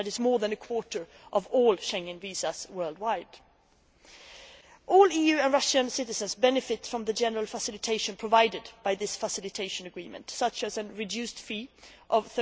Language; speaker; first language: English; non-native, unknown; Swedish